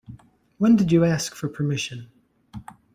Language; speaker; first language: English; native; English